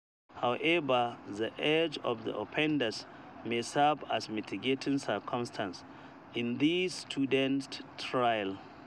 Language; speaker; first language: English; non-native, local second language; Hausa